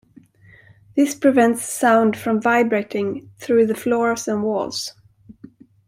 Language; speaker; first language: English; non-native, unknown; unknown